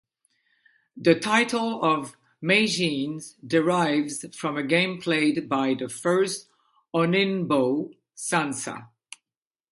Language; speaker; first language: English; non-native, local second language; French